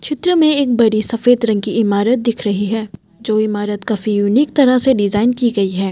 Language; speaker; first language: Hindi; non-native, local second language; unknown